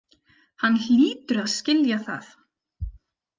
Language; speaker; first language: Icelandic; native; Icelandic